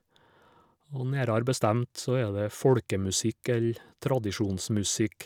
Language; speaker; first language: Norwegian; native; Norwegian